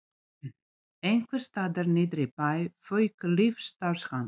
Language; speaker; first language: Icelandic; non-native, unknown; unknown